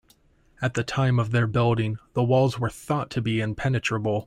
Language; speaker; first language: English; native; English